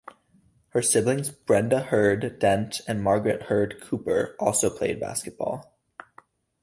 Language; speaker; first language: English; native; English